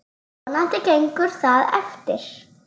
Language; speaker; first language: Icelandic; native; Icelandic